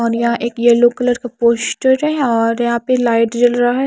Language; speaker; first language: Hindi; non-native, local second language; Punjabi